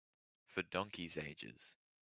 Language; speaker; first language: English; native; English